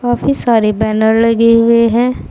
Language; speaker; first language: Hindi; native; Hindi